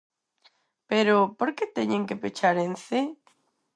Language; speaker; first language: Galician; non-native, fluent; Spanish